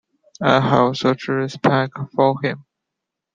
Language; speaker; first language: English; non-native, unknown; Chinese